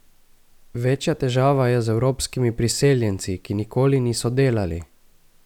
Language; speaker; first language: Slovenian; native; Slovenian